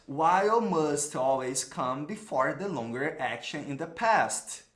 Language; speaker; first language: English; non-native, fluent; Portuguese